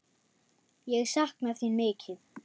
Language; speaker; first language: Icelandic; non-native, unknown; German